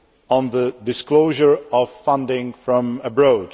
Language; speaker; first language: English; non-native, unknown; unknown